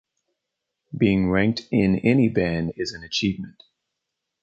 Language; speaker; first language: English; native; English